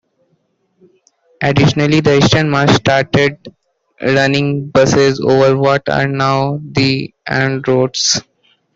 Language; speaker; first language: English; native; English